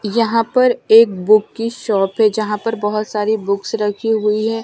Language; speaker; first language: Hindi; non-native, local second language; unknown